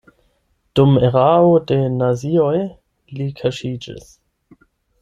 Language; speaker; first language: Esperanto; non-native, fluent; German